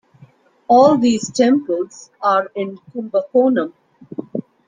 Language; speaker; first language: English; non-native, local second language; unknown